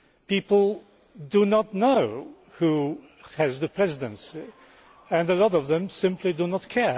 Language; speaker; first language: English; non-native, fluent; Polish